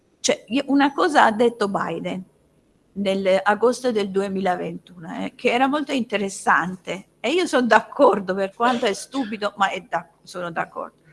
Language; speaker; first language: Italian; non-native, fluent; Persian